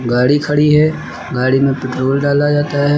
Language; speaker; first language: Hindi; native; Hindi